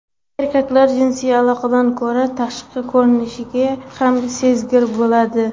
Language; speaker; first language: Uzbek; non-native, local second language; Kara-Kalpak